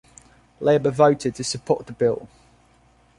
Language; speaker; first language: English; non-native, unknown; Portuguese